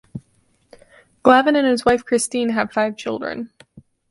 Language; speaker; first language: English; native; English